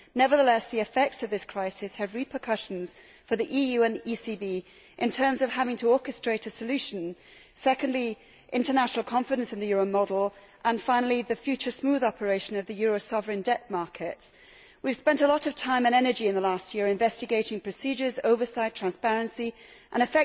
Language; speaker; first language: English; native; English